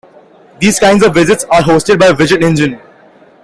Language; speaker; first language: English; non-native, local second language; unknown